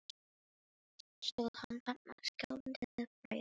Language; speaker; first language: Icelandic; non-native, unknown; Filipino